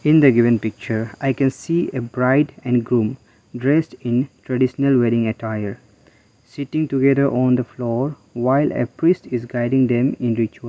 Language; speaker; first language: English; non-native, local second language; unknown